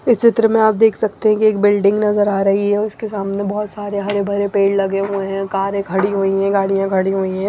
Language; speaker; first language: Hindi; non-native, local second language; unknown